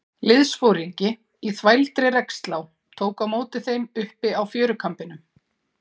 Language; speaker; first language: Icelandic; native; Icelandic